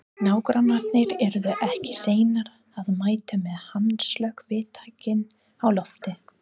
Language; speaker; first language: Icelandic; non-native, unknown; English